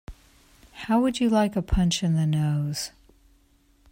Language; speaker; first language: English; native; English